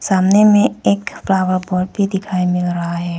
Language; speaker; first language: Hindi; non-native, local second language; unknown